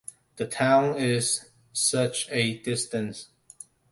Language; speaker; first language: English; non-native, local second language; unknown